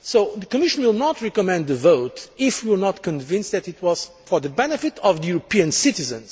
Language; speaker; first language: English; non-native, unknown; Portuguese